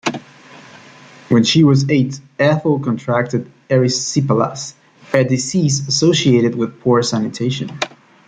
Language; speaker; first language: English; native; English